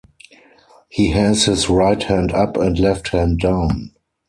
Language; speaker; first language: English; non-native, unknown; German